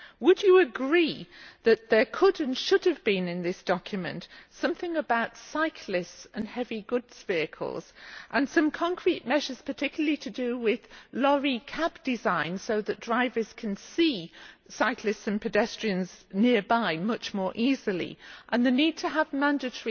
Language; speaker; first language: English; native; English